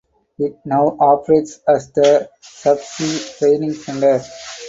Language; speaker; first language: English; non-native, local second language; Tamil